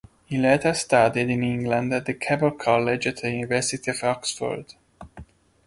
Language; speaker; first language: English; non-native, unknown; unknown